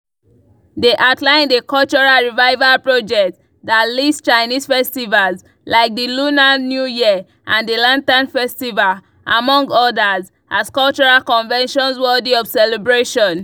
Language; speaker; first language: English; non-native, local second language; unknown